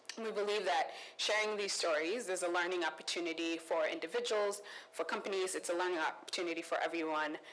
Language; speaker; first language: English; non-native, local second language; Kikuyu